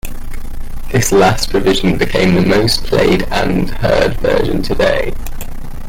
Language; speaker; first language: English; native; English